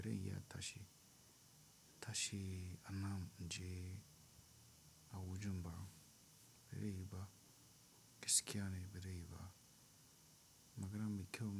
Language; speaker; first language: Hausa; non-native, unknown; Tiv